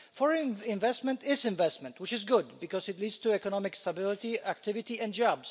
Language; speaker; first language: English; non-native, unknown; Polish